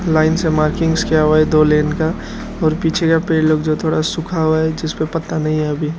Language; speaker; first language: Hindi; non-native, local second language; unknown